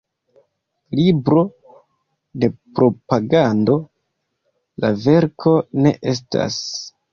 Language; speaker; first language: Esperanto; non-native, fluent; Kinyarwanda